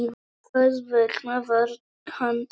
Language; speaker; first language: Icelandic; non-native, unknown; Polish